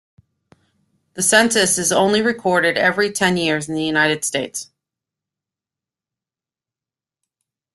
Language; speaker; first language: English; native; English